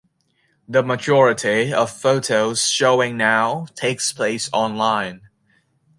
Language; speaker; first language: English; native; English